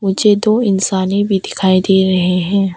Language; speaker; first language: Hindi; early bilingual, other home language; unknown